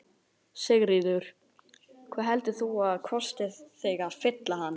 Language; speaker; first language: Icelandic; non-native, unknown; Chinese